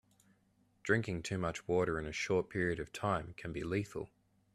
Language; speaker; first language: English; native; English